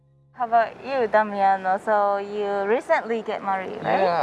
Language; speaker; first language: English; non-native, fluent; Japanese